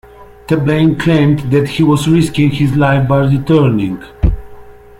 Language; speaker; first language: English; native; English